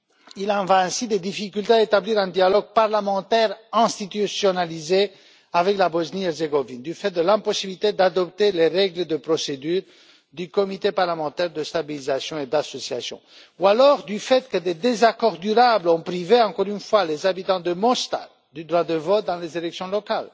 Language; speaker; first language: French; non-native, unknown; Romanian